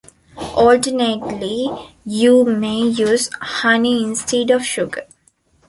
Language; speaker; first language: English; non-native, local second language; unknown